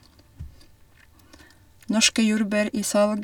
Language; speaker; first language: Norwegian; non-native, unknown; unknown